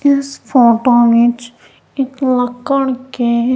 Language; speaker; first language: Hindi; non-native, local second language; Punjabi